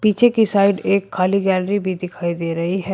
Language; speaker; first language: Hindi; native; Hindi